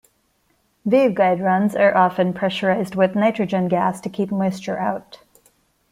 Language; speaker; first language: English; non-native, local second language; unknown